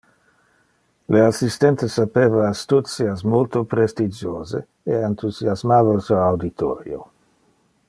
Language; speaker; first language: Interlingua; non-native, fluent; Dutch